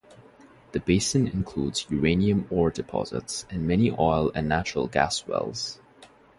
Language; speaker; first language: English; non-native, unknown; Bangla